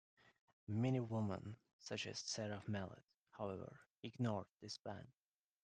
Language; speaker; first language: English; non-native, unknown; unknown